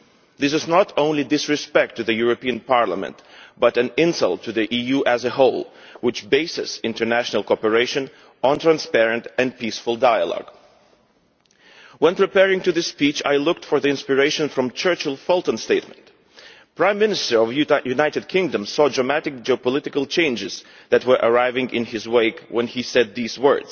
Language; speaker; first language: English; non-native, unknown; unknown